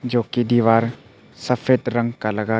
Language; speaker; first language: Hindi; non-native, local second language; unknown